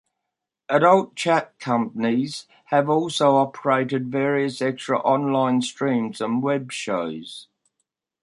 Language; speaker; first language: English; native; English